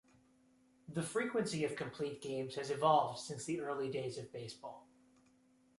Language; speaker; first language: English; native; English